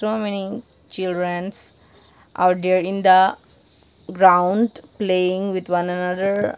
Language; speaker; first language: English; non-native, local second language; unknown